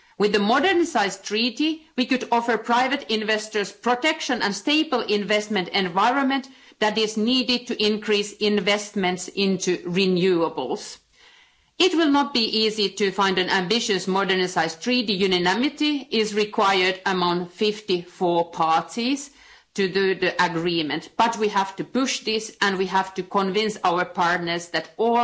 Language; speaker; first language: English; non-native, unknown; Finnish